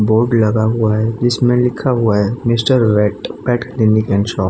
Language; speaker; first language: Hindi; non-native, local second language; Gujarati